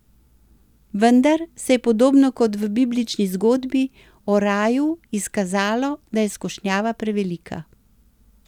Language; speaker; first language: Slovenian; native; Slovenian